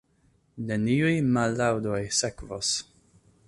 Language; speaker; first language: Esperanto; non-native, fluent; English